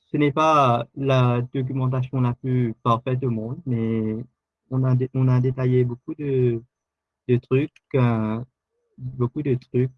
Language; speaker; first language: French; non-native, local second language; Morisyen